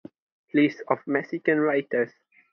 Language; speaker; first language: English; non-native, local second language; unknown